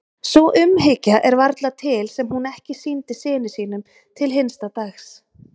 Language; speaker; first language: Icelandic; native; Icelandic